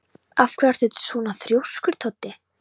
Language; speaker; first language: Icelandic; non-native, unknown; Polish